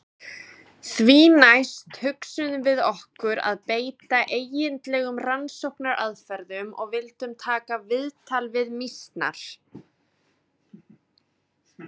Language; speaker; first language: Icelandic; native; Icelandic